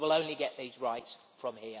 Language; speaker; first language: English; native; English